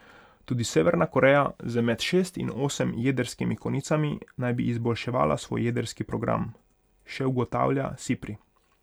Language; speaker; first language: Slovenian; non-native, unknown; Hungarian